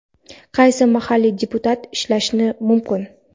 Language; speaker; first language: Uzbek; non-native, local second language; Kara-Kalpak